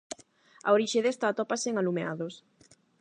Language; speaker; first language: Galician; non-native, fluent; Spanish